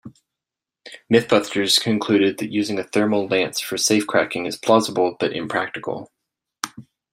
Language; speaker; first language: English; non-native, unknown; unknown